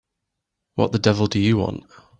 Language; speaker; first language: English; native; English